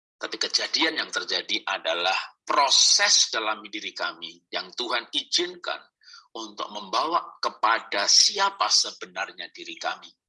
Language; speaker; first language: Indonesian; non-native, local second language; Javanese